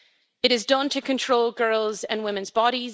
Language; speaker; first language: English; native; English